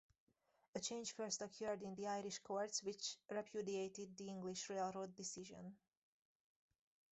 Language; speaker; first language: English; native; English